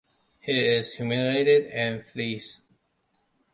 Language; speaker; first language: English; non-native, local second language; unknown